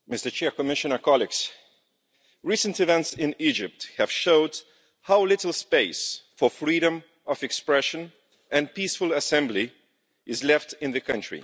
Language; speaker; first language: English; non-native, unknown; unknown